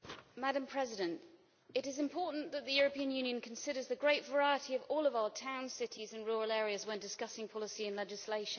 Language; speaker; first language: English; native; English